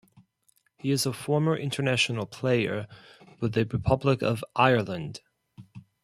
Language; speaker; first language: English; non-native, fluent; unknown